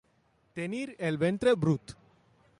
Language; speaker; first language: Catalan; non-native, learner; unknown